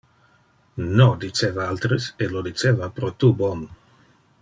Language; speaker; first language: Interlingua; non-native, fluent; Dutch